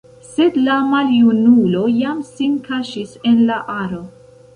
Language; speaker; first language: Esperanto; non-native, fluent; Central Kurdish